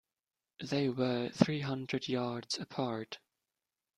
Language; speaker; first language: English; non-native, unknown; German